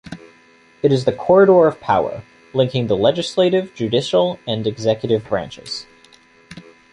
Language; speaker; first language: English; native; English